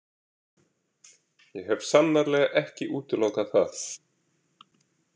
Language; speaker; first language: Icelandic; native; Icelandic